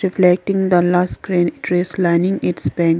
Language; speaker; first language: English; non-native, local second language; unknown